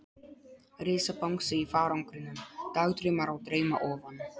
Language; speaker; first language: Icelandic; non-native, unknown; Polish